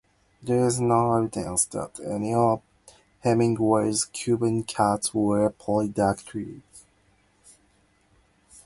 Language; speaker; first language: English; non-native, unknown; Japanese